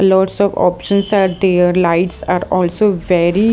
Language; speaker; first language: English; non-native, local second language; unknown